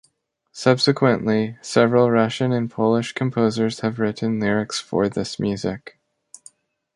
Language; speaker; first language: English; native; English